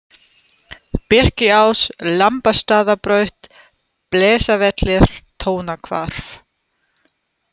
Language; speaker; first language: Icelandic; non-native, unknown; German